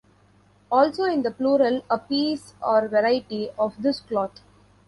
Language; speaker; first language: English; non-native, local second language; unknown